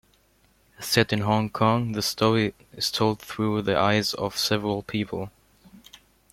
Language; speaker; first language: English; non-native, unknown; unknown